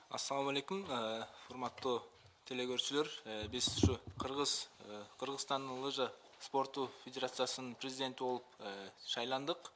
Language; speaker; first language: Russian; non-native, local second language; Kyrgyz